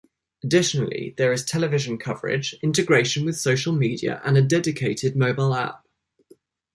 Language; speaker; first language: English; native; English